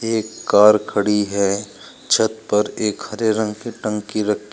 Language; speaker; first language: Hindi; native; Hindi